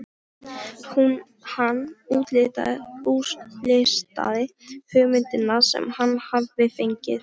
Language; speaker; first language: Icelandic; non-native, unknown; Polish